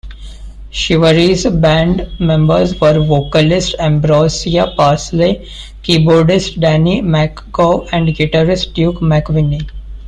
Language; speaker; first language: English; non-native, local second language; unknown